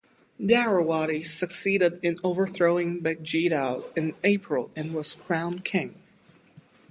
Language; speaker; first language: English; native; English